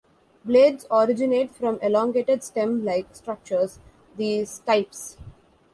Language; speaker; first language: English; non-native, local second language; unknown